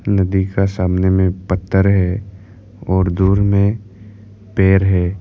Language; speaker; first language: Hindi; non-native, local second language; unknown